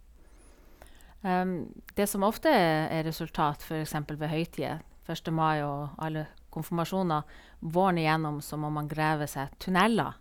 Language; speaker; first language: Norwegian; native; Norwegian